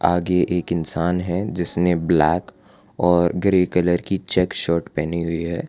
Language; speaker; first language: Hindi; non-native, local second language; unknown